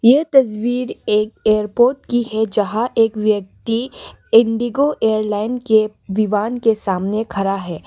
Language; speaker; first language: Hindi; non-native, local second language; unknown